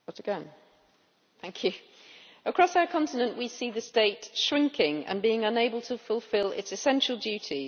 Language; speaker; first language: English; native; English